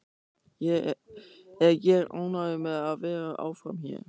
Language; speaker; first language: Icelandic; non-native, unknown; German